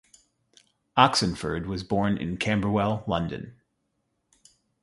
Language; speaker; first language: English; native; English